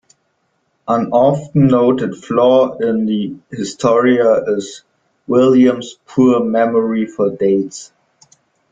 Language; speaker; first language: English; non-native, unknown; German